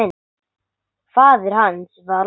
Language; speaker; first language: Icelandic; non-native, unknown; English